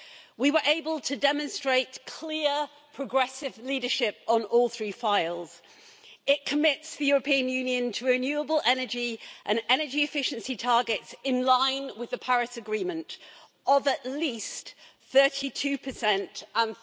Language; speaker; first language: English; native; English